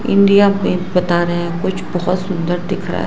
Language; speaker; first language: Hindi; non-native, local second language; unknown